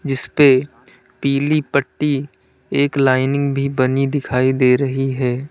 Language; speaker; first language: Hindi; native; Hindi